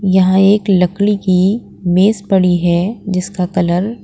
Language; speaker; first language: Hindi; native; Hindi